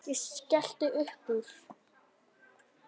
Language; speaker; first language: Icelandic; native; Icelandic